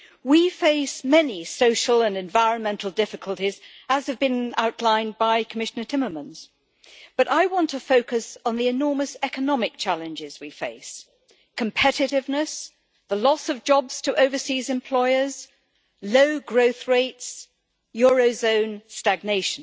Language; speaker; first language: English; native; English